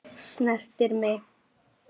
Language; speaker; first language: Icelandic; non-native, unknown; Lithuanian